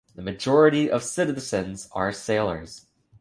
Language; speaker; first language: English; native; English